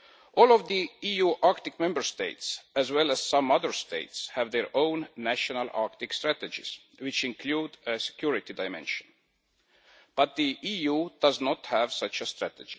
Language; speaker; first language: English; non-native, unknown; Estonian